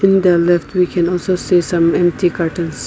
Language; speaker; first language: English; non-native, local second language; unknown